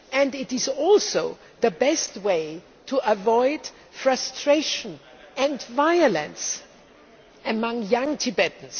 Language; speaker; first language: English; non-native, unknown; German